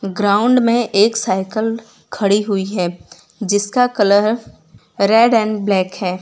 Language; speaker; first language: Hindi; non-native, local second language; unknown